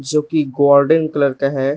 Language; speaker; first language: Hindi; non-native, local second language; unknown